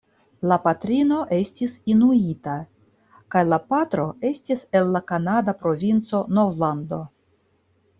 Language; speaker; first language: Esperanto; non-native, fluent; Russian